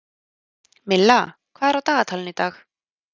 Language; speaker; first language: Icelandic; native; Icelandic